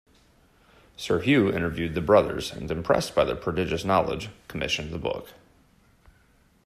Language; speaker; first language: English; native; English